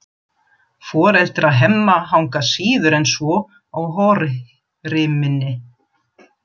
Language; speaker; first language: Icelandic; non-native, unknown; German